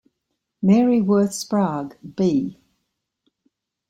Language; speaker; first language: English; native; English